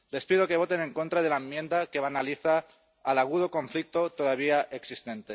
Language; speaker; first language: Spanish; non-native, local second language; Catalan